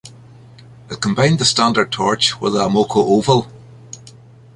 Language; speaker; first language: English; native; English